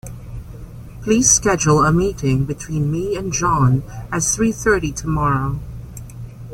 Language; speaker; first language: English; non-native, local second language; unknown